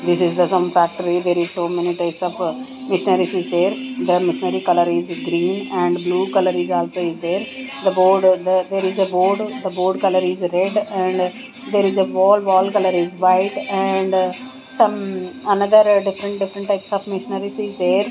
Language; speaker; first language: English; non-native, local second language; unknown